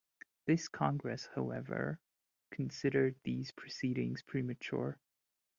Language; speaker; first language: English; non-native, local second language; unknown